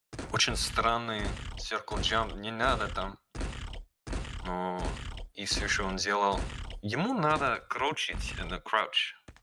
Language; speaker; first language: Russian; non-native, learner; English